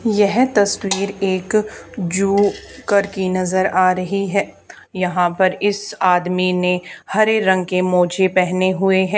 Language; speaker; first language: Hindi; native; Hindi